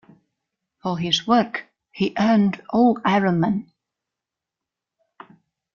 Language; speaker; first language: English; non-native, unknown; German